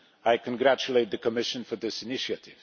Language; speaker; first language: English; non-native, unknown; Polish